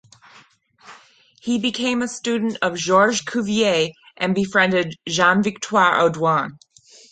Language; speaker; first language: English; non-native, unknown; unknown